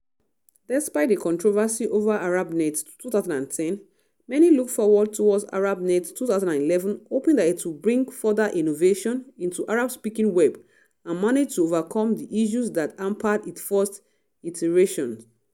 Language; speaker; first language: English; non-native, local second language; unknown